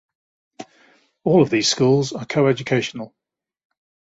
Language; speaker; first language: English; native; English